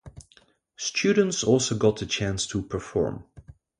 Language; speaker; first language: English; non-native, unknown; Dutch